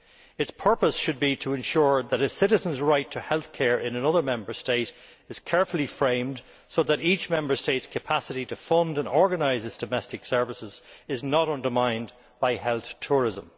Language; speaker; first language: English; native; English